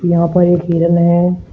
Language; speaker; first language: Hindi; native; Hindi